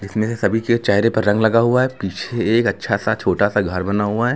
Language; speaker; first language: Hindi; native; Hindi